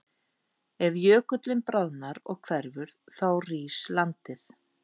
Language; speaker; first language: Icelandic; native; Icelandic